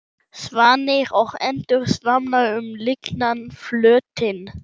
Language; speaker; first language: Icelandic; non-native, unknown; German